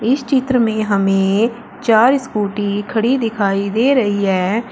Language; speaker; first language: Hindi; native; Hindi